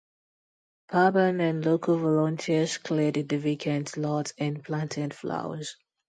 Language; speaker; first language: English; non-native, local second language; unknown